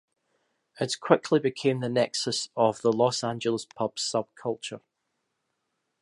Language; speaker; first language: English; native; English